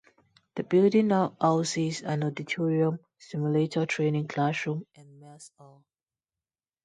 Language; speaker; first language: English; non-native, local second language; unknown